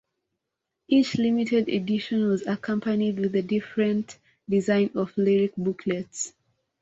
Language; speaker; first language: English; non-native, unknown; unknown